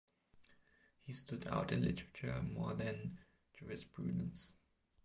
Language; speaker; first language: English; non-native, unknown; German